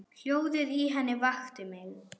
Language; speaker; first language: Icelandic; non-native, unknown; German